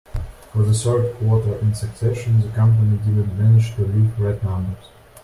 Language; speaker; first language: English; non-native, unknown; Russian